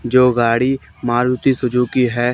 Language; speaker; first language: Hindi; native; Hindi